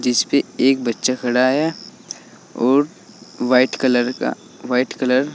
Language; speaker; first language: Hindi; native; Hindi